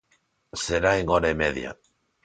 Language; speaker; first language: Galician; non-native, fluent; Spanish